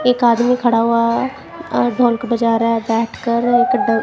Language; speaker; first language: Hindi; non-native, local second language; Punjabi